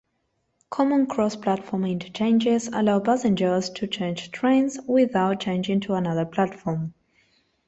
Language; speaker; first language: English; non-native, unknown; Spanish